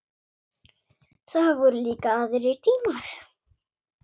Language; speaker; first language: Icelandic; non-native, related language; Swedish